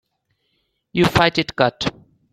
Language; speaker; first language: English; non-native, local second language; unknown